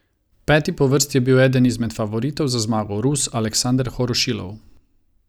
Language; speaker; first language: Slovenian; non-native, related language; Croatian